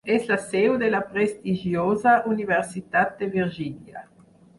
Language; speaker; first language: Catalan; non-native, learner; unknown